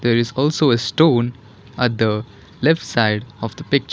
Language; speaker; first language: English; non-native, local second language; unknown